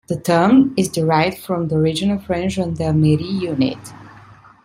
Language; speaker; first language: English; non-native, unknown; Italian